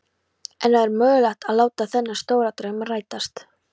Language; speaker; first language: Icelandic; non-native, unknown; Polish